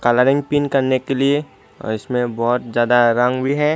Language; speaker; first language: Hindi; non-native, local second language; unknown